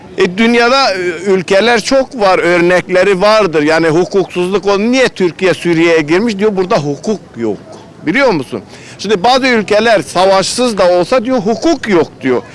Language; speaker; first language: Turkish; non-native, local second language; Kurdish